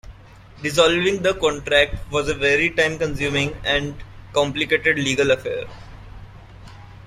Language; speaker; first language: English; non-native, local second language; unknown